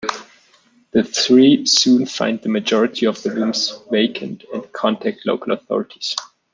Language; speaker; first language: English; non-native, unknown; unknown